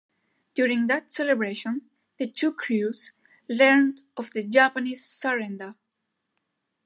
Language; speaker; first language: English; non-native, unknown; Spanish